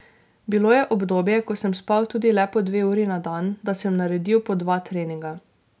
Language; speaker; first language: Slovenian; native; Slovenian